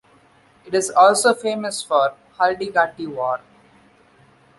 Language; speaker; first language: English; non-native, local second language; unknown